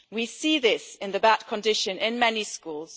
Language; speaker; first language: English; non-native, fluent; German